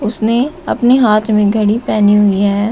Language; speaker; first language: Hindi; native; Hindi